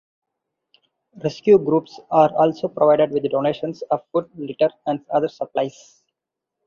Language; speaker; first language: English; non-native, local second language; Tamil